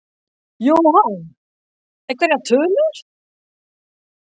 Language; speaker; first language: Icelandic; non-native, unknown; French